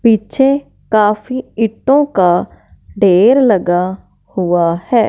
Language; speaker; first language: Hindi; non-native, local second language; Punjabi